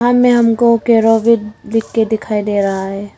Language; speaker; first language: Hindi; early bilingual, other home language; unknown